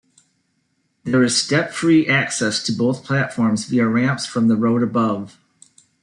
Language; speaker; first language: English; native; English